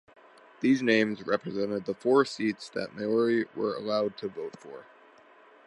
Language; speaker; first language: English; native; English